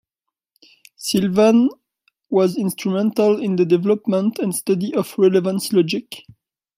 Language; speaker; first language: English; non-native, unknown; French